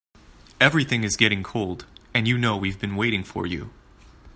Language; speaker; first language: English; native; English